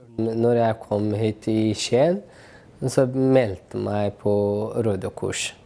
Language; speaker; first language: Norwegian; non-native, fluent; Tigrinya